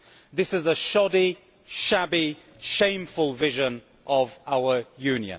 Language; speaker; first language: English; native; English